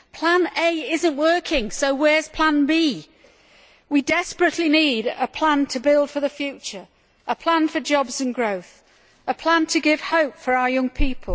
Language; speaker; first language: English; native; English